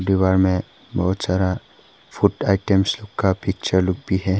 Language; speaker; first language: Hindi; non-native, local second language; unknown